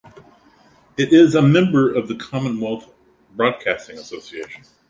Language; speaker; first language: English; native; English